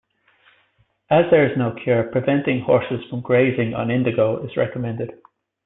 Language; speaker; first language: English; native; English